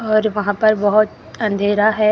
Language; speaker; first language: Hindi; non-native, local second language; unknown